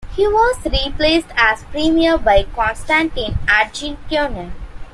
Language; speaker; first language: English; non-native, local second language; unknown